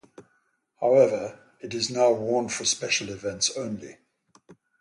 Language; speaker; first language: English; native; English